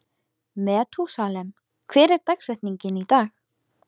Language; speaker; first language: Icelandic; native; Icelandic